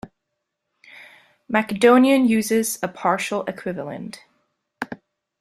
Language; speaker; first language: English; non-native, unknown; German